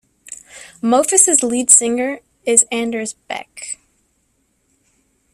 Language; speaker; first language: English; native; English